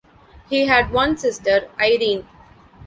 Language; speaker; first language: English; non-native, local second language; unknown